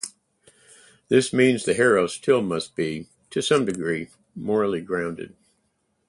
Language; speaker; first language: English; native; English